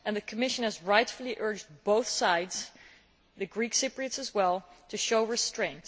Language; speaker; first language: English; non-native, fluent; Dutch